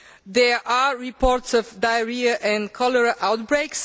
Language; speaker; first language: English; non-native, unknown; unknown